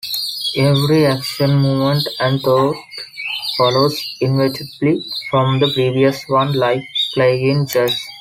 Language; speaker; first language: English; non-native, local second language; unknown